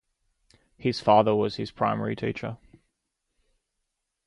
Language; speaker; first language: English; native; English